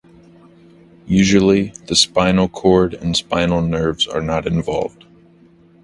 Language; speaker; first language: English; native; English